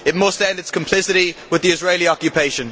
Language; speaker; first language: English; native; English